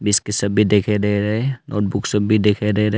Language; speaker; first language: Hindi; early bilingual, other home language; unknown